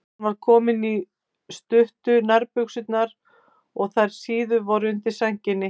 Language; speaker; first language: Icelandic; native; Icelandic